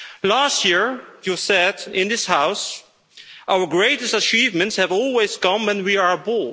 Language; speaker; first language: English; non-native, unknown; Dutch